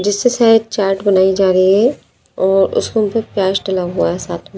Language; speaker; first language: Hindi; native; Hindi